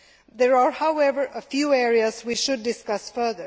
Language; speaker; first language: English; non-native, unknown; Swedish